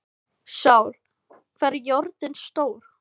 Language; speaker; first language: Icelandic; non-native, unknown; Filipino